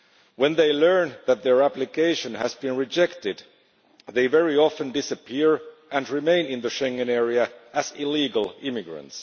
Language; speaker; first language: English; non-native, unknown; Finnish